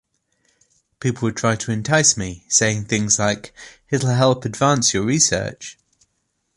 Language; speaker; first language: English; native; English